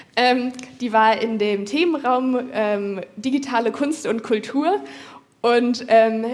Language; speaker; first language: German; native; German